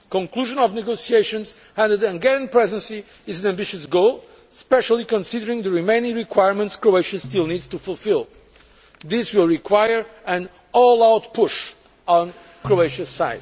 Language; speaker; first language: English; non-native, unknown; Portuguese